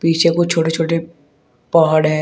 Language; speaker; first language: Hindi; native; Hindi